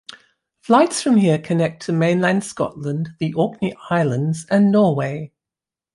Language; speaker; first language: English; non-native, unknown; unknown